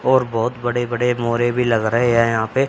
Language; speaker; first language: Hindi; native; Hindi